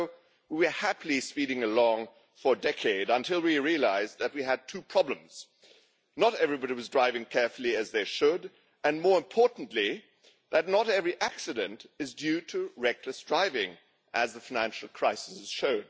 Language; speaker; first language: English; non-native, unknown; German